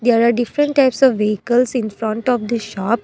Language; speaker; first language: English; non-native, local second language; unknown